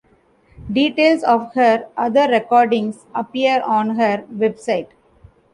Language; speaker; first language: English; non-native, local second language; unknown